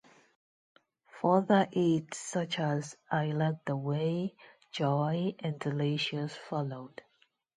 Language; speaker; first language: English; non-native, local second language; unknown